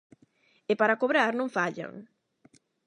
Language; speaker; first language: Galician; non-native, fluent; Spanish